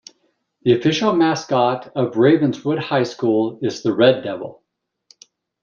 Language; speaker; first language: English; native; English